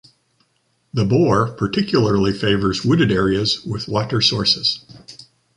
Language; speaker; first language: English; native; English